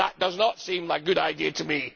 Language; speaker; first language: English; native; English